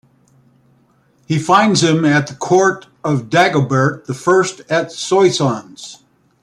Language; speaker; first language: English; native; English